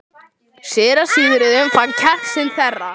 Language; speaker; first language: Icelandic; native; Icelandic